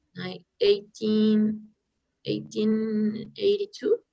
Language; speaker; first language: English; non-native, learner; Spanish